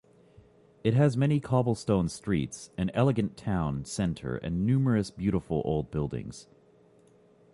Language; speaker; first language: English; native; English